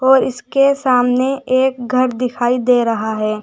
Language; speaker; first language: Hindi; native; Hindi